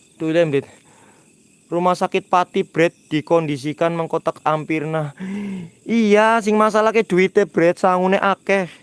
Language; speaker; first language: Indonesian; non-native, local second language; Javanese